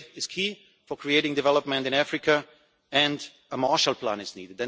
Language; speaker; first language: English; non-native, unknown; German